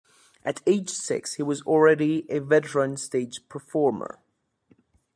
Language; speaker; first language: English; native; English